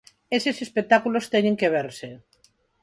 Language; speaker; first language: Galician; non-native, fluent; Spanish